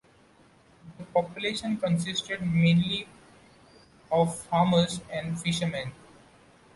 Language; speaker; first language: English; non-native, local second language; Marathi